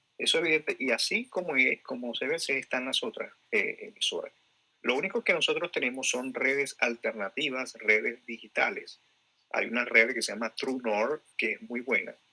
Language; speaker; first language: Spanish; native; Spanish